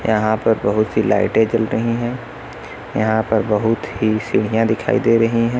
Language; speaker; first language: Hindi; native; Hindi